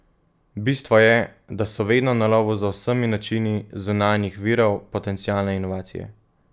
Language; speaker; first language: Slovenian; native; Slovenian